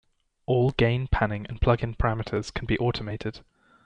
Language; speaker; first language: English; native; English